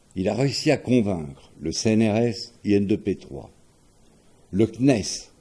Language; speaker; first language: French; native; French